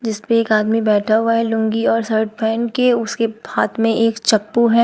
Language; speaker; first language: Hindi; native; Hindi